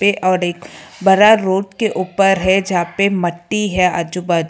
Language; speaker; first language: Hindi; non-native, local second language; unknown